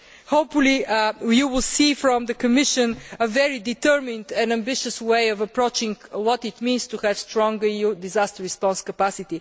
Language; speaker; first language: English; non-native, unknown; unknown